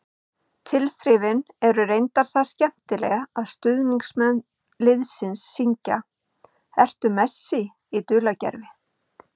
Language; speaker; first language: Icelandic; native; Icelandic